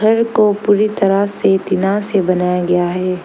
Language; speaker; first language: Hindi; non-native, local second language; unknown